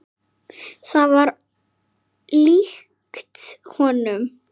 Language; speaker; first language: Icelandic; native; Icelandic